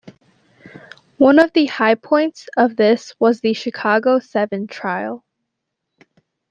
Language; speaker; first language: English; native; English